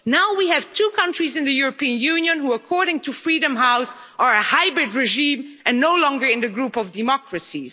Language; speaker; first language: English; non-native, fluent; Dutch